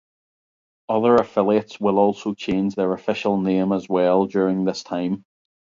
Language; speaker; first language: English; native; English